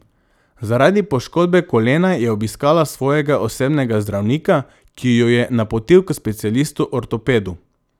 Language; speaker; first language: Slovenian; non-native, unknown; Macedonian